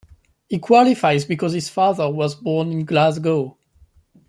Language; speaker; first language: English; non-native, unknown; French